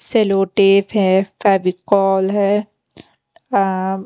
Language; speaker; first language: Hindi; non-native, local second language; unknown